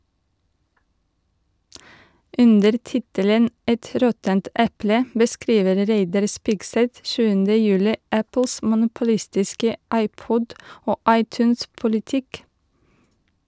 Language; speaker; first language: Norwegian; non-native, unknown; Russian